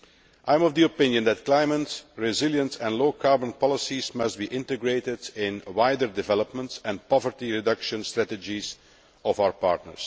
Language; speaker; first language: English; non-native, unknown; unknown